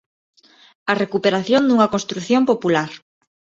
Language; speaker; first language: Galician; non-native, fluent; Spanish